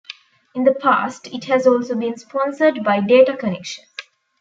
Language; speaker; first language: English; non-native, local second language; Tamil